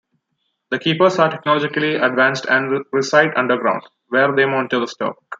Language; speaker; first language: English; non-native, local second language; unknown